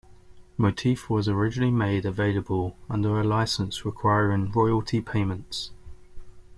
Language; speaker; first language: English; native; English